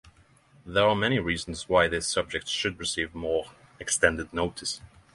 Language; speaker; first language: English; non-native, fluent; Norwegian